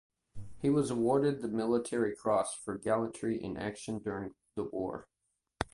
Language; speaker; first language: English; native; English